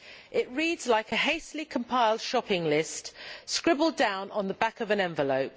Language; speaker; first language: English; native; English